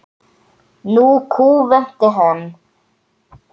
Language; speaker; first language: Icelandic; native; Icelandic